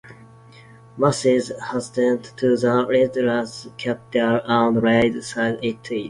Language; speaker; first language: English; non-native, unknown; Japanese